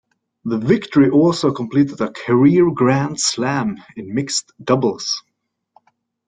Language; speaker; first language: English; native; English